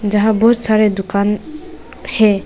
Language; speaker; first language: Hindi; non-native, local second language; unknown